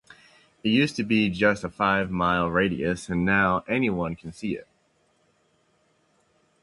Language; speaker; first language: English; native; English